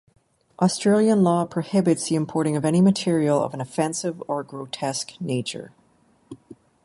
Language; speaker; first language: English; native; English